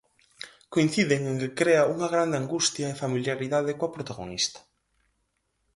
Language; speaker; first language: Galician; native; Galician